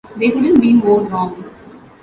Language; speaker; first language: English; non-native, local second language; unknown